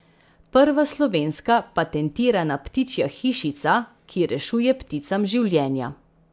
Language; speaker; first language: Slovenian; native; Slovenian